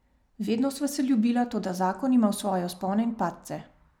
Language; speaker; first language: Slovenian; native; Slovenian